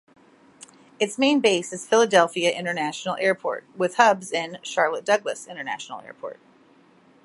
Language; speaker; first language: English; native; English